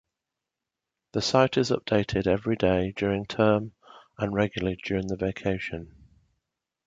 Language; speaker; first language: English; native; English